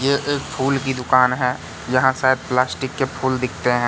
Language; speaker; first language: Hindi; native; Hindi